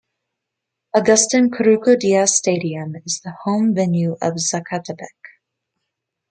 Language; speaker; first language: English; native; English